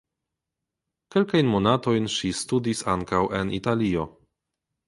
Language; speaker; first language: Esperanto; non-native, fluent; Polish